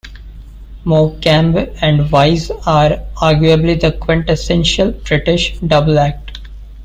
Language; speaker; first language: English; non-native, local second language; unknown